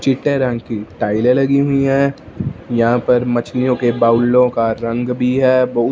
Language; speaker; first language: Hindi; non-native, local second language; Punjabi